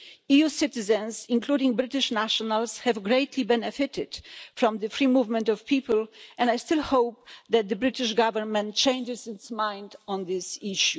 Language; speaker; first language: English; non-native, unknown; Polish